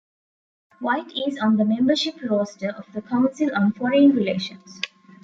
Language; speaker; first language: English; non-native, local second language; Tamil